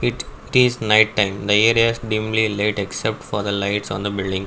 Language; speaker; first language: English; non-native, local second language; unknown